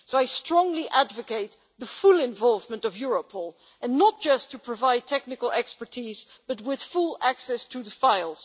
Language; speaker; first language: English; non-native, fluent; Dutch